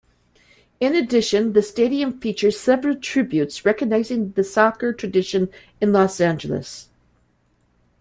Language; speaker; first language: English; native; English